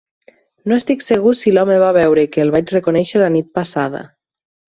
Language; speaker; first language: Catalan; native; Catalan